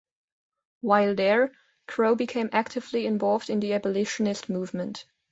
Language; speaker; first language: English; non-native, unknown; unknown